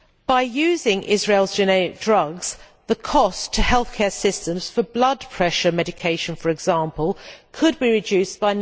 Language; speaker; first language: English; native; English